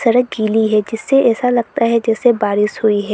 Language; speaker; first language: Hindi; non-native, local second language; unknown